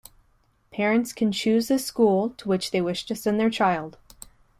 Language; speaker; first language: English; native; English